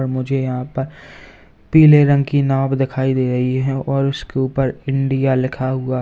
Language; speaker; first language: Hindi; native; Hindi